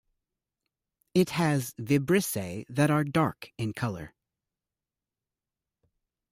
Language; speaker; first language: English; native; English